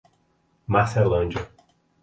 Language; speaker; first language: Portuguese; native; Portuguese